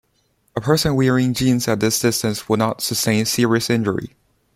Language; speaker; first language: English; non-native, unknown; Chinese